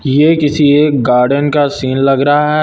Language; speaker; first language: Hindi; native; Hindi